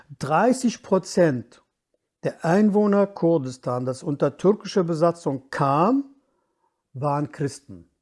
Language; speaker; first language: German; non-native, fluent; Kurdish